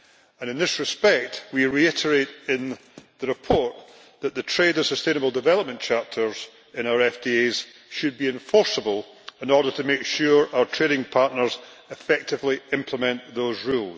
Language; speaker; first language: English; native; English